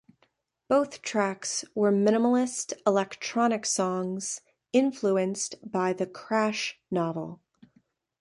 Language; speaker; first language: English; native; English